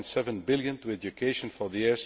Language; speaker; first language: English; non-native, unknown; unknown